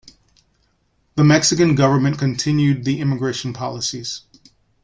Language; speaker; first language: English; native; English